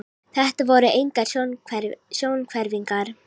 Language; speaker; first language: Icelandic; native; Icelandic